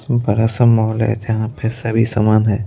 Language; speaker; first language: Hindi; native; Hindi